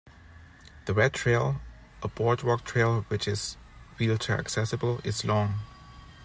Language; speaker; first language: English; non-native, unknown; German